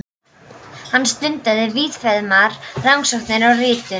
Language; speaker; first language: Icelandic; non-native, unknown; Polish